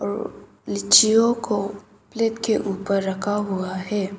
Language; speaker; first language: Hindi; early bilingual, other home language; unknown